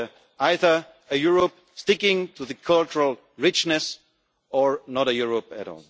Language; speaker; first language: English; non-native, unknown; German